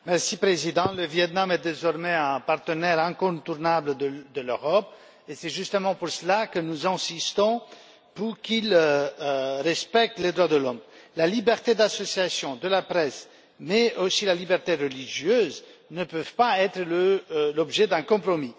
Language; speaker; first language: French; non-native, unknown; Romanian